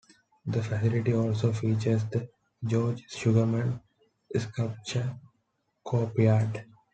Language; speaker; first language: English; non-native, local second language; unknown